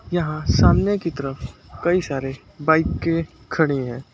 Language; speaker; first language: Hindi; native; Hindi